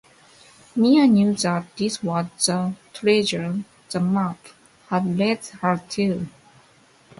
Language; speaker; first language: English; non-native, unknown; Japanese